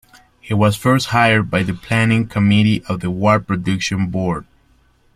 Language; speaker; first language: English; non-native, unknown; Spanish